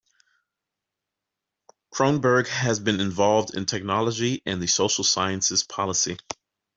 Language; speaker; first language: English; native; English